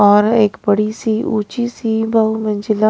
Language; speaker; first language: Hindi; non-native, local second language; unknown